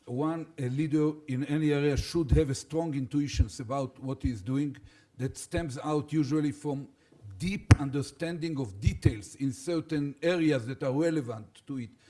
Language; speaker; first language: English; non-native, fluent; Hebrew